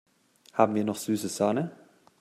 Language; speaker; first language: German; native; German